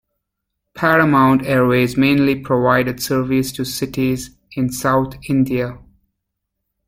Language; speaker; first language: English; native; English